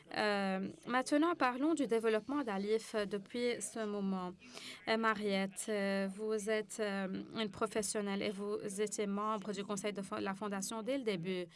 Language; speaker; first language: French; non-native, fluent; English